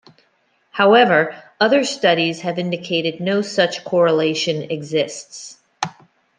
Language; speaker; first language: English; native; English